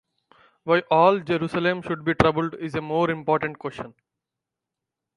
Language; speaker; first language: English; non-native, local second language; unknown